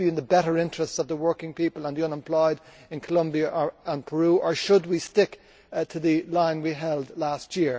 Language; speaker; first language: English; native; English